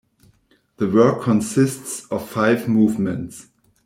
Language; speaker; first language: English; non-native, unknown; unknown